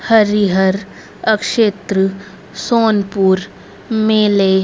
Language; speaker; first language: Hindi; native; Hindi